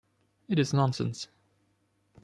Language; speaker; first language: English; non-native, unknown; German